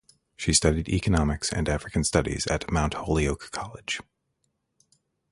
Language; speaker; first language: English; native; English